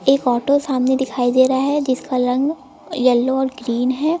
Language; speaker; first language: Hindi; native; Hindi